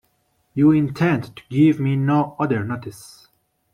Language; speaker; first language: English; non-native, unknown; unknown